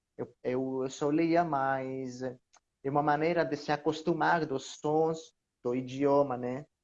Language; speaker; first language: Portuguese; non-native, learner; Greek